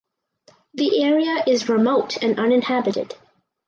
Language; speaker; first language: English; native; English